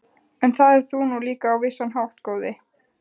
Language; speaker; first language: Icelandic; native; Icelandic